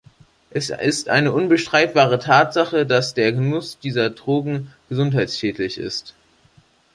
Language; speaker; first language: German; native; German